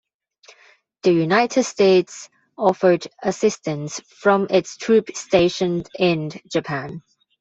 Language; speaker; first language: English; non-native, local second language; Cantonese